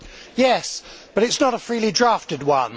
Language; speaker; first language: English; native; English